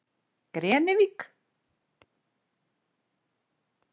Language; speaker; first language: Icelandic; native; Icelandic